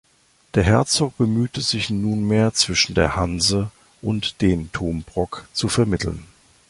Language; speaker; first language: German; native; German